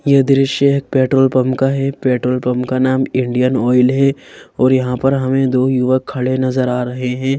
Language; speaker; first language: Hindi; native; Hindi